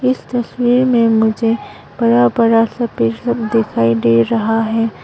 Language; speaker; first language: Hindi; non-native, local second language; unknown